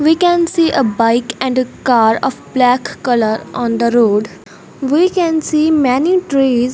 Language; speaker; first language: English; non-native, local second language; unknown